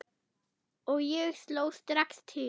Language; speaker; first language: Icelandic; non-native, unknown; German